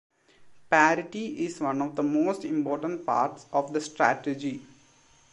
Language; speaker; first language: English; non-native, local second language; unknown